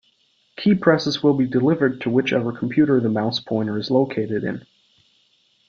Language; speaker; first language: English; native; English